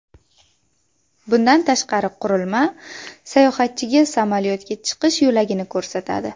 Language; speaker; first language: Uzbek; native; Uzbek